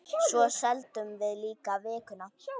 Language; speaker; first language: Icelandic; native; Icelandic